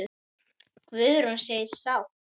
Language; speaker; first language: Icelandic; native; Icelandic